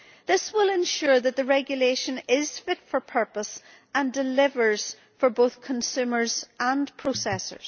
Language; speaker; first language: English; native; English